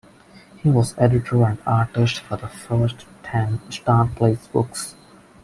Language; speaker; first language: English; non-native, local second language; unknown